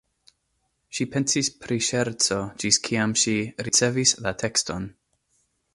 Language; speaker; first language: Esperanto; non-native, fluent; English